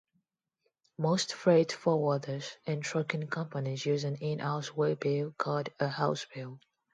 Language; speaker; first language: English; non-native, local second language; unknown